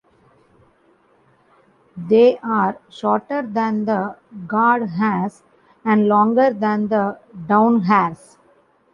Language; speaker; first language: English; non-native, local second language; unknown